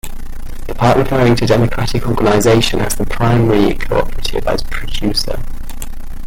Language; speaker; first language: English; native; English